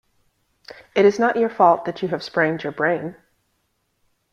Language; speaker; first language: English; native; English